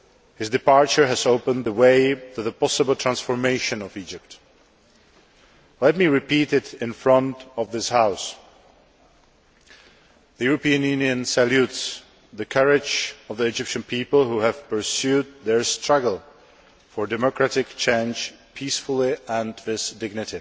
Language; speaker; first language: English; non-native, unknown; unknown